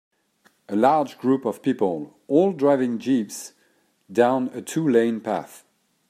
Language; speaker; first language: English; native; English